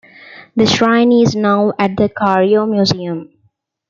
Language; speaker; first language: English; non-native, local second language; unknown